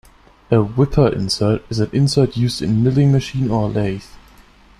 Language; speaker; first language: English; non-native, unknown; German